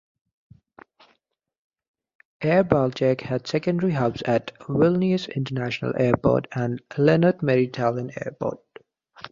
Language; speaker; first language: English; native; English